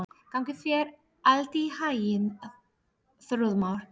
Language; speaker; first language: Icelandic; non-native, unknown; Polish